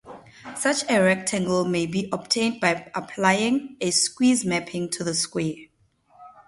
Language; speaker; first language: English; non-native, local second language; Northern Sotho